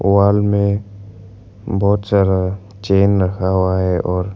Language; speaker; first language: Hindi; non-native, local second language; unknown